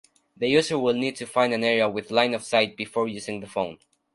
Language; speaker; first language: English; non-native, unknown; Spanish